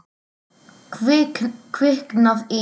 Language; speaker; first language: Icelandic; non-native, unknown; Slovak